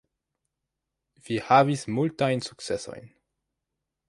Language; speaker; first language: Esperanto; non-native, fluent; French